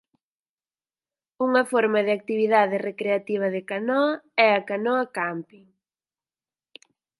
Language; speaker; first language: Galician; native; Galician